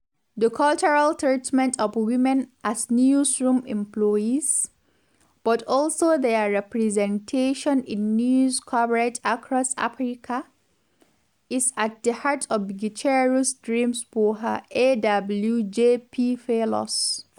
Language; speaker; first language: English; non-native, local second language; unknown